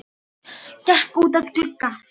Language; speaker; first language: Icelandic; non-native, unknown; Filipino